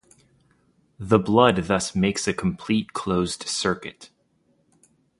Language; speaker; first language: English; native; English